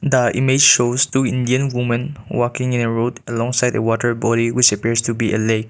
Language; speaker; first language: English; non-native, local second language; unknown